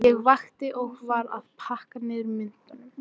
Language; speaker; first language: Icelandic; non-native, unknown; English